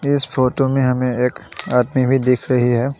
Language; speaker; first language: Hindi; non-native, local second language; Assamese